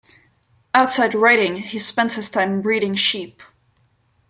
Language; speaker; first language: English; non-native, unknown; French